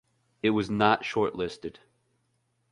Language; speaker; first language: English; native; English